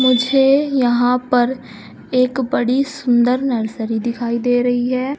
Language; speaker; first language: Hindi; native; Hindi